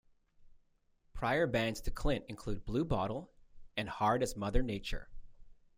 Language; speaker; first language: English; native; English